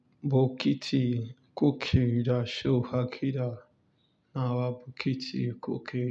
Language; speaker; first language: Hausa; non-native, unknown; Yoruba